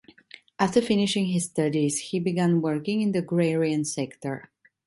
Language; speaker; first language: English; non-native, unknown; Italian